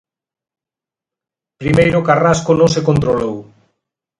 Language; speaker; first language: Galician; native; Galician